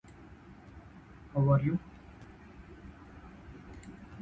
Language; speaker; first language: English; non-native, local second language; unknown